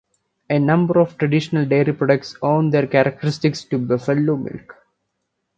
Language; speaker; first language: English; non-native, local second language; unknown